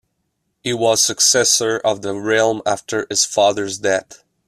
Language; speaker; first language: English; non-native, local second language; French